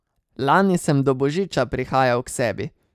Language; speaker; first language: Slovenian; native; Slovenian